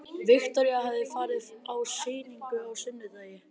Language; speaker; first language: Icelandic; native; Icelandic